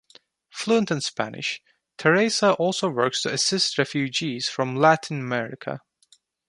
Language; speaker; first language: English; non-native, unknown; Turkish